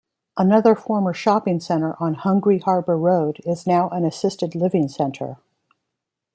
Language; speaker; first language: English; native; English